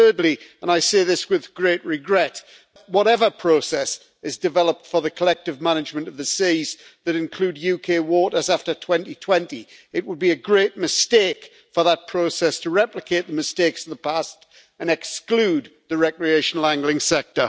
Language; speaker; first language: English; native; English